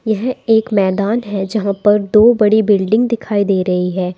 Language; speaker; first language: Hindi; native; Hindi